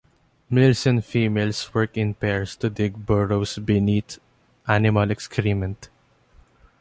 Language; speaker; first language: English; non-native, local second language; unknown